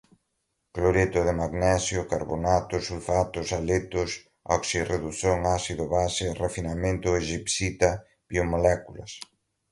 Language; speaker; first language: Portuguese; non-native, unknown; Galician